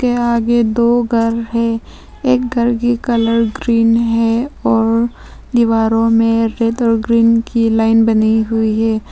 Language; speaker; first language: Hindi; early bilingual, other home language; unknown